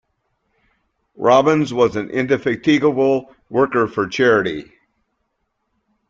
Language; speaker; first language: English; native; English